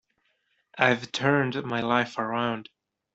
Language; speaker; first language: English; non-native, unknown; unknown